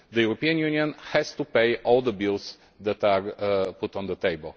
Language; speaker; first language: English; non-native, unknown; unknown